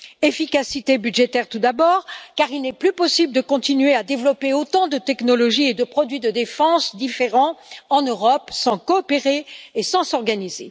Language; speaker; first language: French; native; French